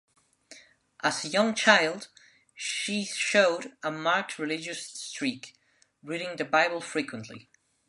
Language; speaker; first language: English; non-native, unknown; Spanish